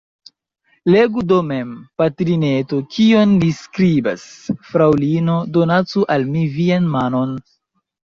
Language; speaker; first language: Esperanto; non-native, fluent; Chinese